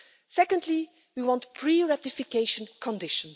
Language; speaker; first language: English; non-native, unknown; Dutch